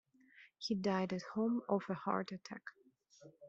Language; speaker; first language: English; non-native, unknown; Russian